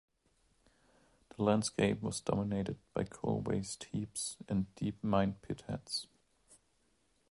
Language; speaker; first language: English; non-native, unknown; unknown